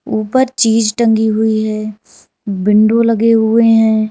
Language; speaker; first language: Hindi; native; Hindi